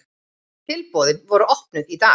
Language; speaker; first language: Icelandic; native; Icelandic